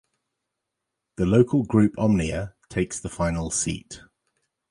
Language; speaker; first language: English; native; English